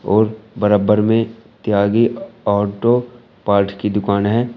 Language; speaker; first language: Hindi; native; Hindi